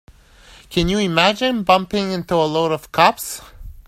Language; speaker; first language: English; native; English